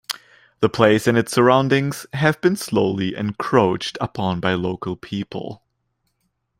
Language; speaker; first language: English; non-native, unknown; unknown